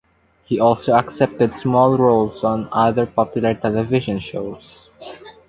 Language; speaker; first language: English; non-native, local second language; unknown